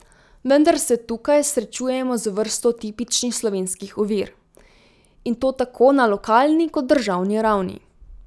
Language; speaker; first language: Slovenian; native; Slovenian